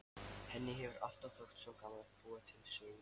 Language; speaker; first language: Icelandic; non-native, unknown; Lithuanian